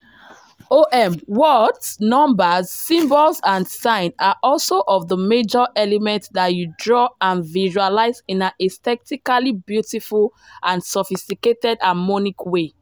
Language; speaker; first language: English; non-native, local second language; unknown